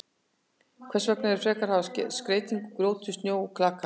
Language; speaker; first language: Icelandic; native; Icelandic